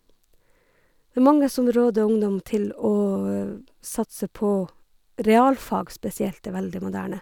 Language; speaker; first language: Norwegian; native; Norwegian